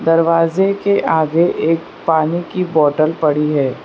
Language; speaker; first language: Hindi; non-native, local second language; Gujarati